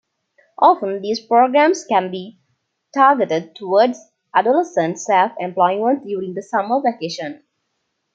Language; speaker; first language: English; non-native, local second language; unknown